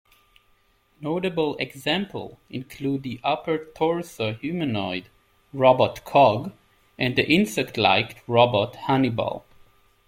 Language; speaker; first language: English; native; English